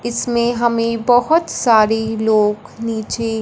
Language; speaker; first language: Hindi; non-native, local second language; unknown